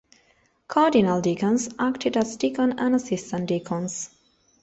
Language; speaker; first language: English; non-native, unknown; Spanish